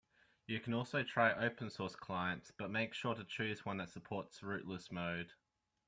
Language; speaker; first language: English; native; English